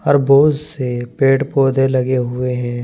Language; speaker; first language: Hindi; native; Hindi